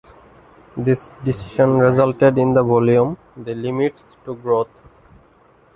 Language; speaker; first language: English; non-native, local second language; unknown